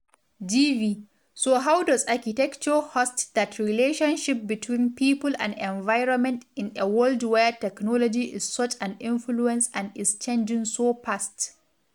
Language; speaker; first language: English; non-native, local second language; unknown